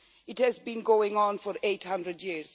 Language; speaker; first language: English; non-native, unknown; Swedish